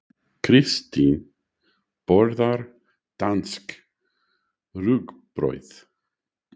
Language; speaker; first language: Icelandic; non-native, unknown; English